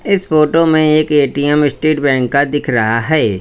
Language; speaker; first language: Hindi; native; Hindi